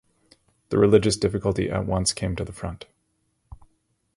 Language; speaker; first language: English; native; English